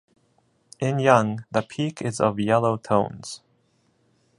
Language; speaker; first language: English; non-native, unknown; Japanese